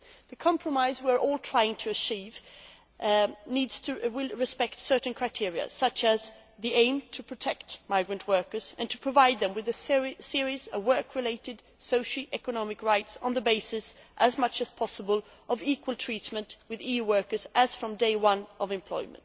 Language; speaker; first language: English; non-native, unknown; Swedish